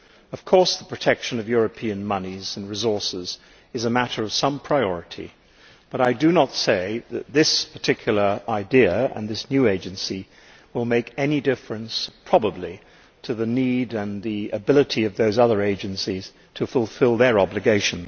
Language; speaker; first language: English; native; English